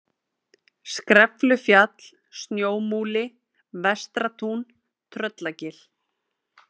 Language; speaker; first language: Icelandic; native; Icelandic